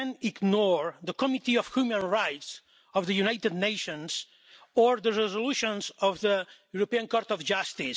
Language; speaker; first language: English; non-native, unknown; Catalan